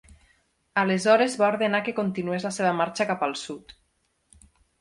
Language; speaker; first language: Catalan; native; Catalan